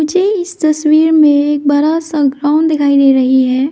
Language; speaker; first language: Hindi; non-native, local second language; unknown